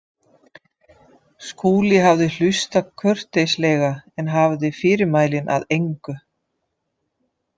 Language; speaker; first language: Icelandic; non-native, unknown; Dutch